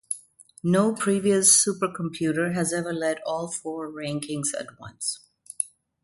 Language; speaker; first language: English; non-native, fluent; German